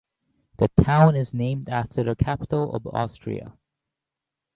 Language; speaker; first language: English; native; English